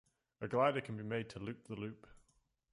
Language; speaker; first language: English; native; English